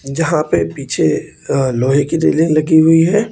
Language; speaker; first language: Hindi; native; Hindi